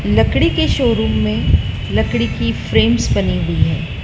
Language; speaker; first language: Hindi; native; Hindi